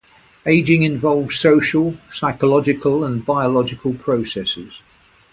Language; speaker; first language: English; native; English